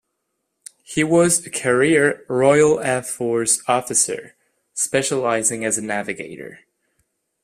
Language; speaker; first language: English; non-native, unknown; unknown